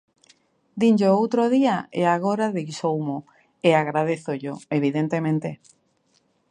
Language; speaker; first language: Galician; native; Galician